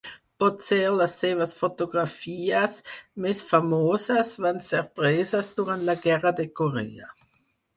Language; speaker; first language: Catalan; non-native, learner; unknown